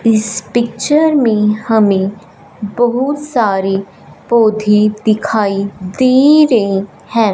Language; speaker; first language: Hindi; non-native, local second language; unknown